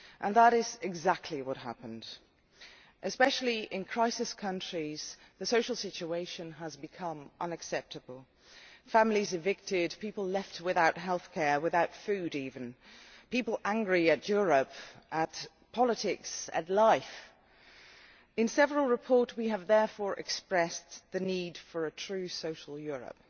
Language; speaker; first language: English; non-native, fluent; Dutch